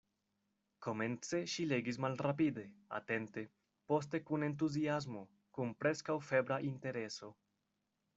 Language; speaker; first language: Esperanto; non-native, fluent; Spanish